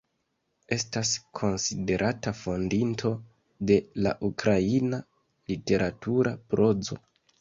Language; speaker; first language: Esperanto; non-native, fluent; Kinyarwanda